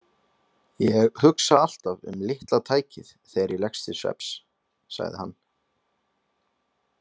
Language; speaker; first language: Icelandic; native; Icelandic